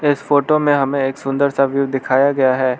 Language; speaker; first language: Hindi; non-native, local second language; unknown